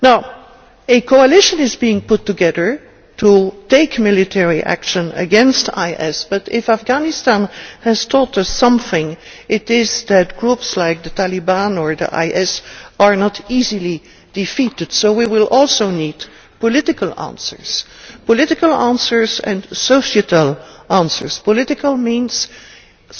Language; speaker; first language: English; non-native, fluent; Dutch